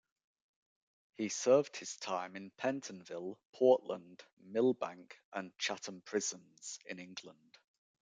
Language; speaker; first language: English; native; English